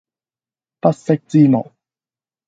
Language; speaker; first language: Cantonese; native; Cantonese